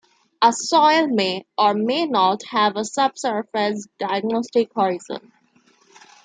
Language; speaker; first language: English; non-native, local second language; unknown